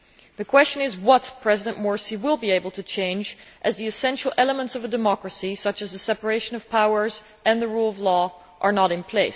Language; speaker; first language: English; non-native, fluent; Dutch